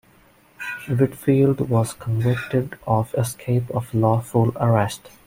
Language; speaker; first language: English; non-native, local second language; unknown